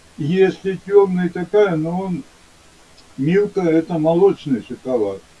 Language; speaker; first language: Russian; non-native, local second language; Georgian